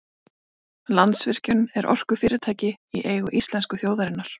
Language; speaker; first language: Icelandic; native; Icelandic